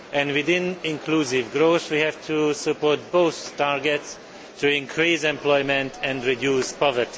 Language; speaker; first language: English; non-native, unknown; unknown